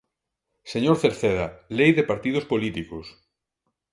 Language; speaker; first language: Galician; non-native, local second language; Spanish